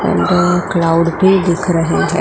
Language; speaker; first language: Hindi; non-native, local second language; Gujarati